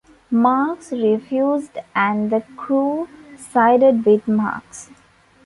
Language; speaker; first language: English; non-native, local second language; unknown